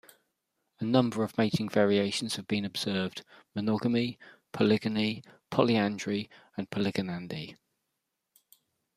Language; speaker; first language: English; native; English